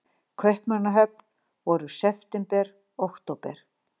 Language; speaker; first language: Icelandic; native; Icelandic